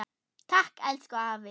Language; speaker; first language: Icelandic; non-native, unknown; German